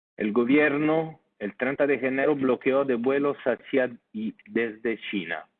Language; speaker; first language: Spanish; non-native, fluent; Italian